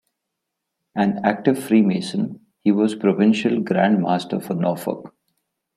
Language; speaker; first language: English; non-native, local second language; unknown